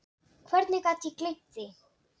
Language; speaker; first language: Icelandic; non-native, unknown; Dutch